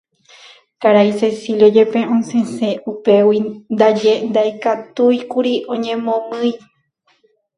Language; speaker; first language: Guarani; native; Guarani